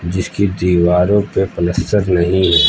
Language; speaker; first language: Hindi; native; Hindi